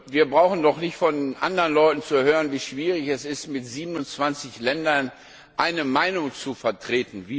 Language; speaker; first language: German; non-native, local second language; Luxembourgish